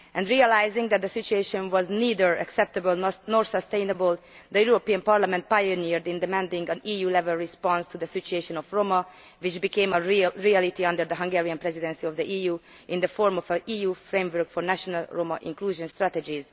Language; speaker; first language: English; non-native, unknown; Hungarian